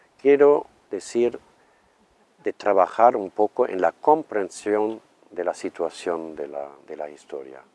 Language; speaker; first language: Spanish; non-native, fluent; German